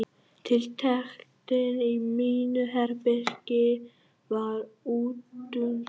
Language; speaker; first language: Icelandic; non-native, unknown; Vietnamese